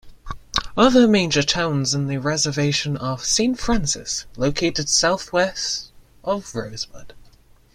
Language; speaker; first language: English; native; English